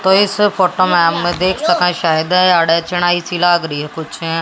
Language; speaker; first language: Hindi; native; Hindi